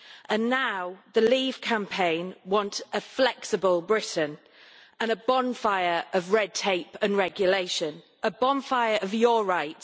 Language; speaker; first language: English; native; English